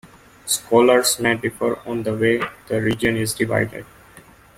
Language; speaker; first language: English; non-native, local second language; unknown